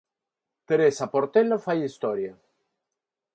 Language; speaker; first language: Galician; non-native, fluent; Spanish